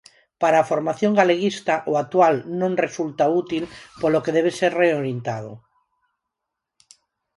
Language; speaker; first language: Galician; non-native, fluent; Spanish